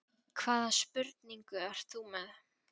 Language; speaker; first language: Icelandic; non-native, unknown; Polish